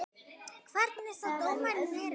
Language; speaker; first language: Icelandic; native; Icelandic